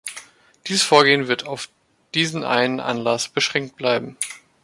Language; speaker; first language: German; native; German